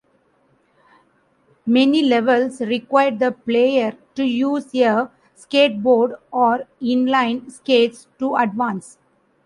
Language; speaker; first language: English; non-native, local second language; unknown